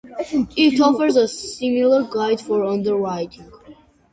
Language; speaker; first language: English; non-native, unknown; Georgian